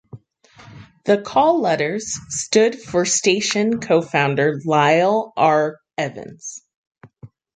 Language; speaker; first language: English; native; English